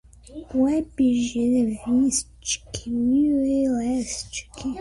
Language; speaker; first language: Portuguese; native; Portuguese